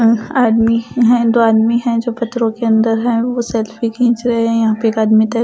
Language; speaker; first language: Hindi; non-native, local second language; Punjabi